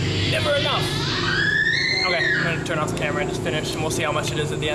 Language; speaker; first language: English; native; English